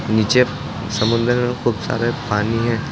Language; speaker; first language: Hindi; native; Hindi